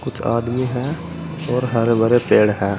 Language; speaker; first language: Hindi; native; Hindi